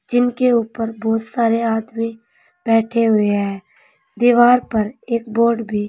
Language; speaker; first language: Hindi; native; Hindi